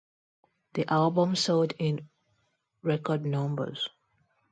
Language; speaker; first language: English; non-native, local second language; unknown